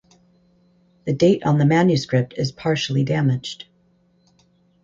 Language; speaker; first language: English; native; English